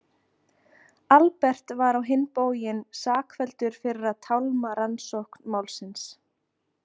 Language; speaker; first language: Icelandic; native; Icelandic